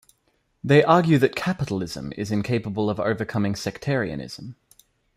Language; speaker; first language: English; native; English